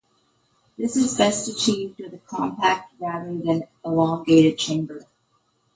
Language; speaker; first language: English; native; English